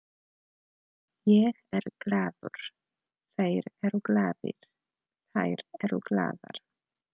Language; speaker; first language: Icelandic; non-native, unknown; Polish